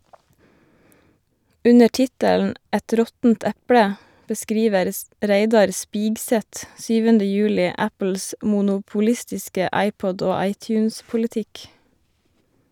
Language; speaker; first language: Norwegian; native; Norwegian